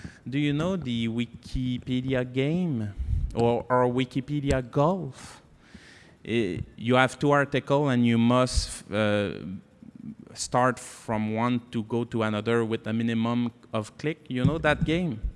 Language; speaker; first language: English; non-native, learner; French